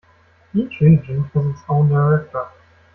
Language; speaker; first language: English; non-native, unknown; German